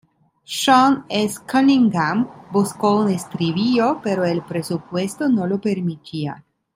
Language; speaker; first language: Spanish; non-native, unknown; Italian